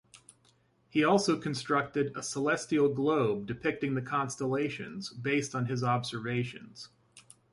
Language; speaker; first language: English; native; English